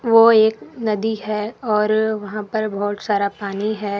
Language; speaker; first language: Hindi; non-native, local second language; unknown